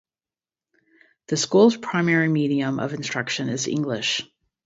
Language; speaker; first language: English; native; English